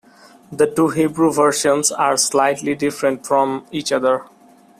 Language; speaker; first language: English; non-native, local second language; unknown